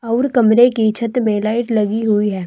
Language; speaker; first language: Hindi; native; Hindi